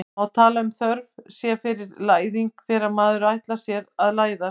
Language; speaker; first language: Icelandic; native; Icelandic